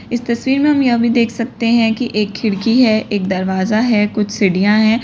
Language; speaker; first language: Hindi; native; Hindi